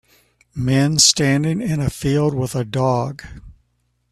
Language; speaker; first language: English; native; English